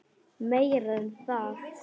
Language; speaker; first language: Icelandic; non-native, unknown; Polish